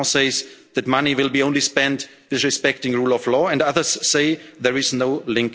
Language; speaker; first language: English; non-native, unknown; German